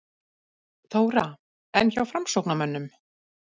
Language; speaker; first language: Icelandic; native; Icelandic